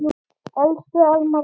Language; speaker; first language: Icelandic; native; Icelandic